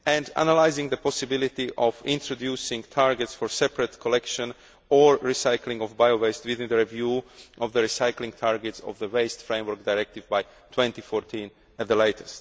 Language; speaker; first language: English; non-native, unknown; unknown